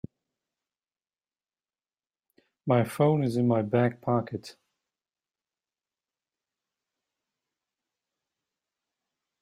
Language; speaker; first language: English; native; English